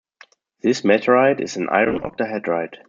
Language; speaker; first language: English; non-native, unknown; German